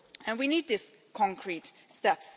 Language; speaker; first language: English; non-native, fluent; German